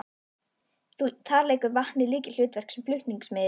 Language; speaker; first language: Icelandic; native; Icelandic